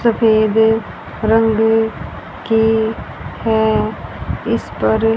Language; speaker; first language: Hindi; native; Hindi